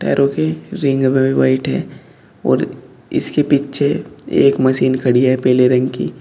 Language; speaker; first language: Hindi; native; Hindi